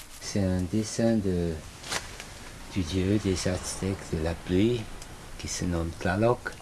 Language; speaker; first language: French; non-native, fluent; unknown